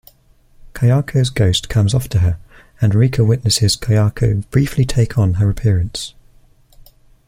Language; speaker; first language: English; native; English